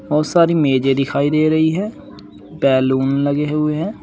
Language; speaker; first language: Hindi; native; Hindi